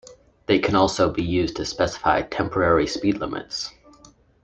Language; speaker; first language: English; native; English